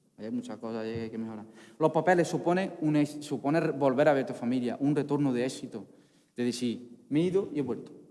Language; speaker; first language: Spanish; non-native, fluent; Arabic